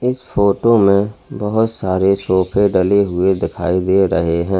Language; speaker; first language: Hindi; native; Hindi